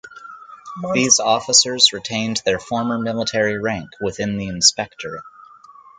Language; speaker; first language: English; native; English